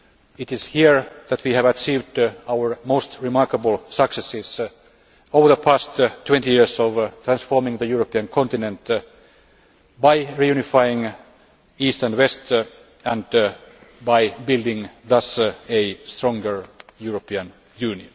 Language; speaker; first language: English; non-native, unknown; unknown